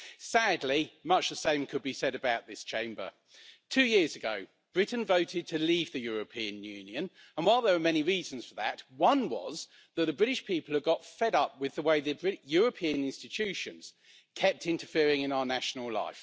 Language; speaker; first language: English; native; English